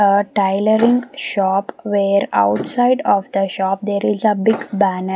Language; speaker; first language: English; non-native, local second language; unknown